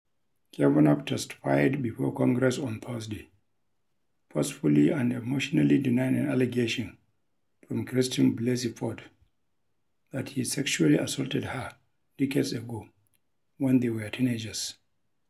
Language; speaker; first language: English; non-native, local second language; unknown